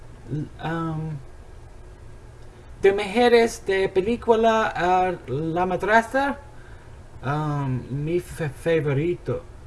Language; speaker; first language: Spanish; non-native, learner; English